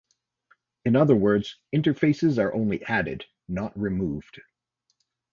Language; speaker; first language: English; native; English